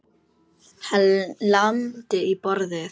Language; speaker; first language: Icelandic; non-native, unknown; Polish